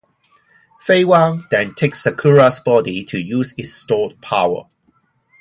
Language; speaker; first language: English; non-native, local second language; Cantonese